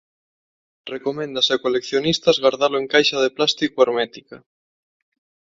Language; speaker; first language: Galician; non-native, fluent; Spanish